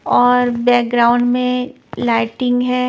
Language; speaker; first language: Hindi; non-native, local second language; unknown